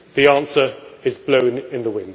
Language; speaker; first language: English; native; English